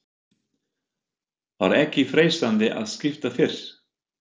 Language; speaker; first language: Icelandic; non-native, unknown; German